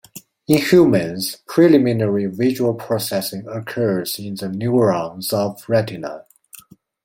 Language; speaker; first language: English; non-native, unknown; Chinese